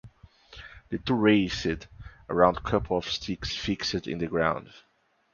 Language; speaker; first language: English; non-native, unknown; Portuguese